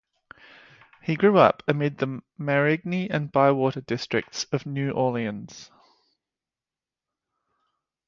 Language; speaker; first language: English; native; English